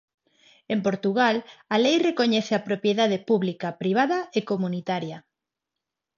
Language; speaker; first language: Galician; non-native, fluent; Spanish